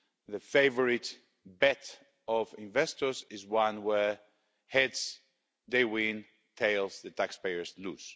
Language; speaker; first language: English; non-native, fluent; Spanish